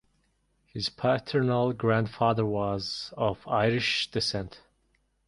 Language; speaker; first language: English; non-native, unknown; Mongolian